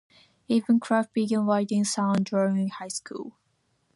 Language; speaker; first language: English; non-native, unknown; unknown